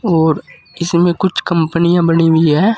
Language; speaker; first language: Hindi; native; Hindi